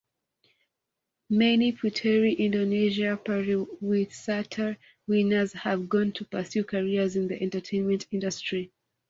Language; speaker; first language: English; non-native, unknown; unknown